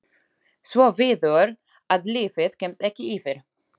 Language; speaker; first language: Icelandic; non-native, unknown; Slovak